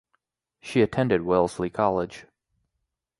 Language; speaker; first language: English; native; English